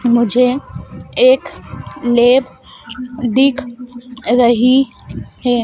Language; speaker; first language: Hindi; native; Hindi